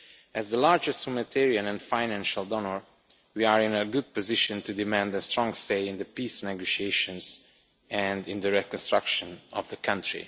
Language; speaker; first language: English; non-native, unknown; Romanian